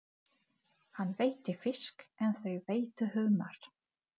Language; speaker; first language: Icelandic; non-native, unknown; Czech